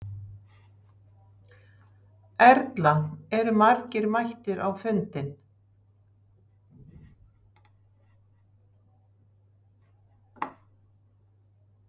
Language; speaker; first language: Icelandic; native; Icelandic